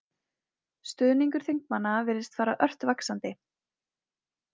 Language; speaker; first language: Icelandic; native; Icelandic